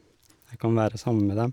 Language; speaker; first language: Norwegian; non-native, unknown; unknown